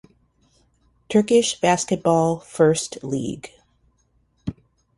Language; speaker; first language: English; native; English